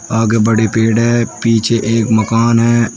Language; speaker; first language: Hindi; native; Hindi